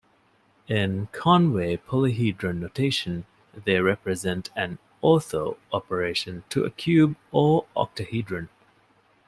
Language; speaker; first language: English; non-native, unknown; Divehi